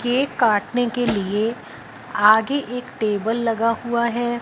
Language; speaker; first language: Hindi; non-native, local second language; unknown